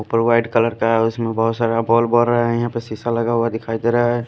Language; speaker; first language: Hindi; non-native, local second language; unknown